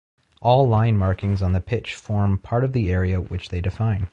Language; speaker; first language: English; native; English